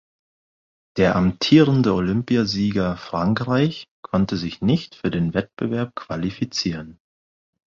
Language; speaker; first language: German; non-native, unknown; English